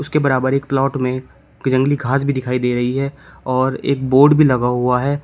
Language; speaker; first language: Hindi; native; Hindi